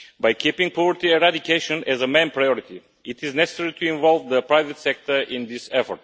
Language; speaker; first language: English; non-native, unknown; Bulgarian